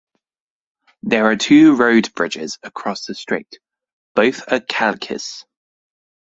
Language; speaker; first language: English; native; English